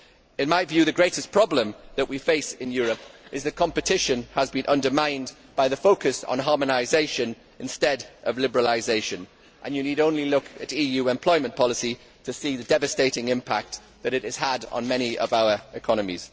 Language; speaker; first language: English; native; English